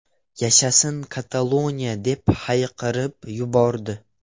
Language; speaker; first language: Uzbek; non-native, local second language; Russian